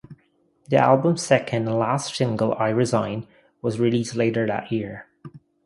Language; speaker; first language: English; non-native, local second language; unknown